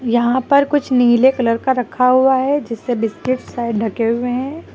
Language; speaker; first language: Hindi; native; Hindi